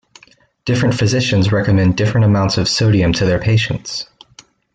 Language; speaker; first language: English; native; English